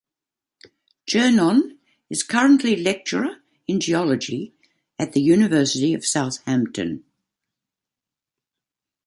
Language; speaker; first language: English; native; English